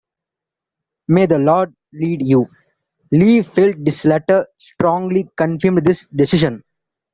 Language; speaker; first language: English; non-native, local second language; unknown